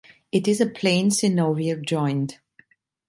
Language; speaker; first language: English; non-native, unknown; Italian